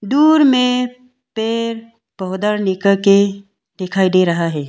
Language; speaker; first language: Hindi; non-native, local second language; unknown